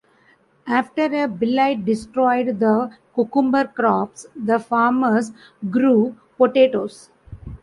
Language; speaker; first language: English; non-native, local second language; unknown